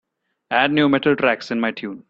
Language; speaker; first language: English; non-native, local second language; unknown